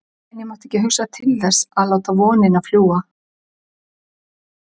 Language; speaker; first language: Icelandic; native; Icelandic